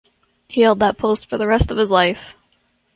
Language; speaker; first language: English; native; English